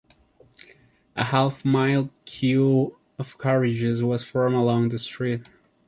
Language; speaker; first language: English; non-native, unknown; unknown